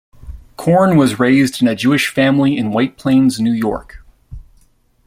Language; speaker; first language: English; native; English